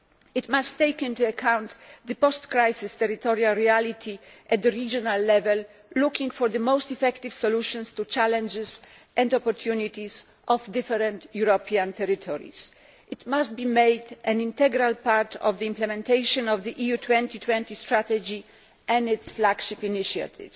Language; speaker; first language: English; non-native, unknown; Polish